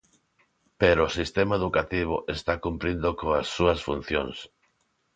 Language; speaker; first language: Galician; non-native, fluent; Spanish